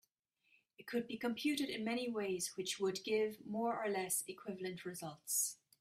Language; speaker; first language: English; native; English